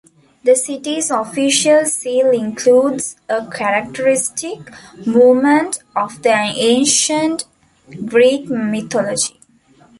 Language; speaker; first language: English; non-native, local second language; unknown